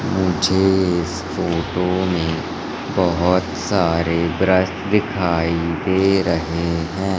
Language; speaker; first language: Hindi; native; Hindi